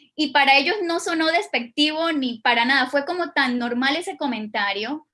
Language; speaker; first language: Spanish; native; Spanish